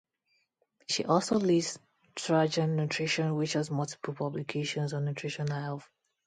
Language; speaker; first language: English; non-native, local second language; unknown